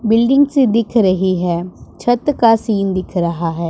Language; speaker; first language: Hindi; non-native, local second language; Punjabi